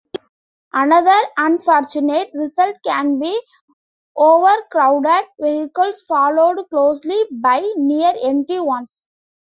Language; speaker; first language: English; non-native, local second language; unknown